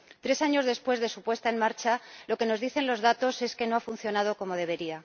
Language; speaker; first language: Spanish; native; Spanish